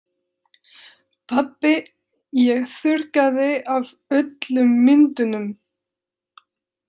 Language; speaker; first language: Icelandic; non-native, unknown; French